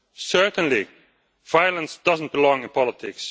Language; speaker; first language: English; non-native, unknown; Dutch